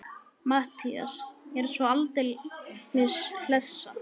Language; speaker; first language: Icelandic; native; Icelandic